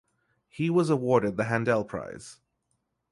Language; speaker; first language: English; native; English